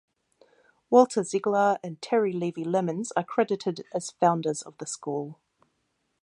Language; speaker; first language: English; native; English